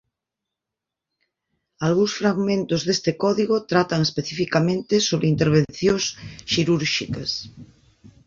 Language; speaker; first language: Galician; native; Galician